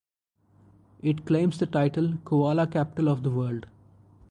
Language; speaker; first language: English; non-native, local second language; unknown